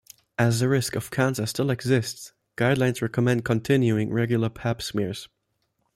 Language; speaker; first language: English; non-native, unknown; German